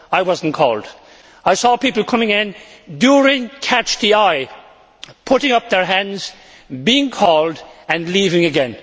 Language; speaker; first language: English; native; English